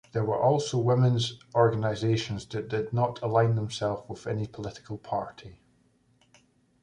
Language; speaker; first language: English; native; English